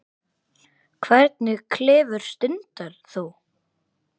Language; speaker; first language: Icelandic; native; Icelandic